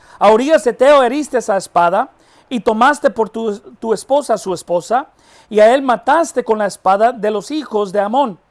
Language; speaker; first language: Spanish; non-native, fluent; English